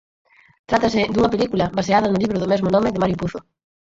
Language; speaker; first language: Galician; native; Galician